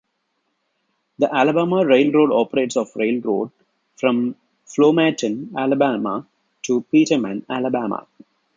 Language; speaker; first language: English; non-native, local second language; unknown